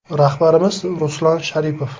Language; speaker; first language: Uzbek; native; Uzbek